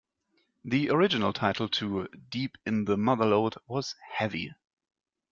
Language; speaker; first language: English; non-native, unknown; German